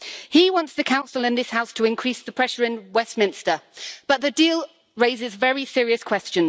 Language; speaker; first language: English; native; English